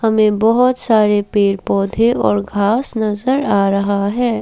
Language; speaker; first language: Hindi; non-native, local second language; Assamese